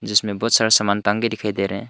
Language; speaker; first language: Hindi; non-native, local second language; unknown